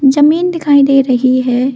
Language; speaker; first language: Hindi; non-native, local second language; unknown